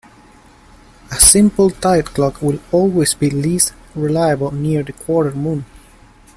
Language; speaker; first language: English; native; English